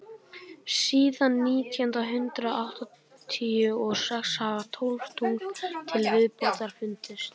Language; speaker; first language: Icelandic; native; Icelandic